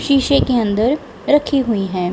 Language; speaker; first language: Hindi; non-native, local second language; Punjabi